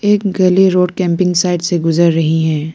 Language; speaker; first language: Hindi; non-native, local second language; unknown